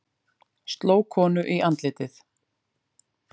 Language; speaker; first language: Icelandic; native; Icelandic